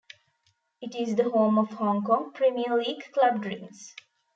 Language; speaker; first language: English; non-native, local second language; Tamil